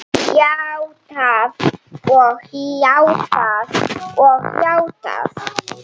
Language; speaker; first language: Icelandic; non-native, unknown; Slovenian